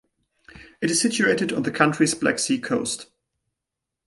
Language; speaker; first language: English; non-native, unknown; German